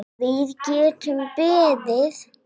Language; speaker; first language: Icelandic; non-native, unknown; English